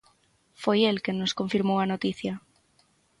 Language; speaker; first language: Galician; native; Galician